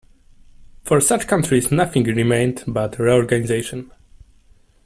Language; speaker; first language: English; non-native, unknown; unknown